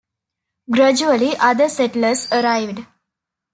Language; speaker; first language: English; non-native, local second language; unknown